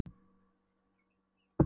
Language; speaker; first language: Icelandic; non-native, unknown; Polish